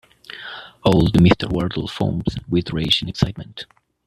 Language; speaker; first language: English; native; English